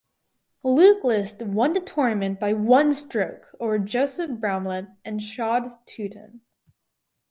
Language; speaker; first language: English; native; English